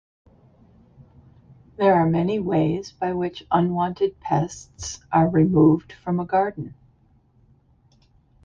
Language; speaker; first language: English; native; English